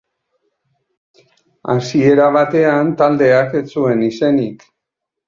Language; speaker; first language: Basque; native; Basque